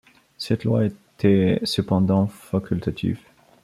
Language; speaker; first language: French; non-native, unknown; Bulgarian